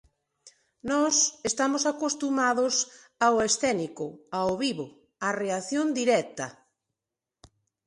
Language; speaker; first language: Galician; non-native, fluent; Spanish